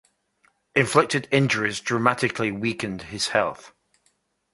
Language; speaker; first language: English; native; English